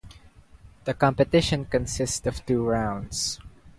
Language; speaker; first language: English; non-native, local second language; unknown